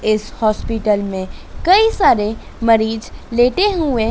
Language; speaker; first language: Hindi; native; Hindi